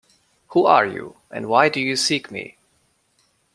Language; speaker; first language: English; non-native, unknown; German